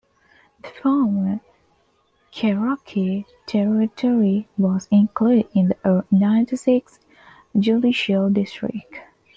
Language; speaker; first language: English; non-native, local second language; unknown